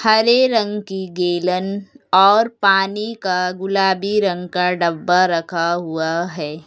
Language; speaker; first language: Hindi; native; Hindi